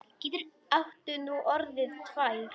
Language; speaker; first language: Icelandic; non-native, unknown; Polish